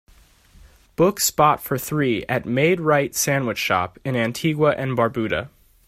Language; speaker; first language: English; native; English